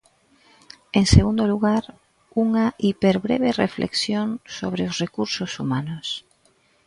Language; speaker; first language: Galician; native; Galician